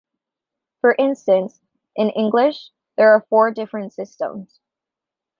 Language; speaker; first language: English; native; English